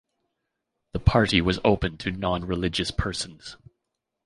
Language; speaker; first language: English; native; English